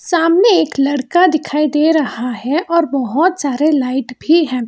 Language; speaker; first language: Hindi; non-native, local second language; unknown